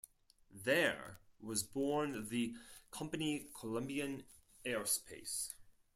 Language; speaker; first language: English; non-native, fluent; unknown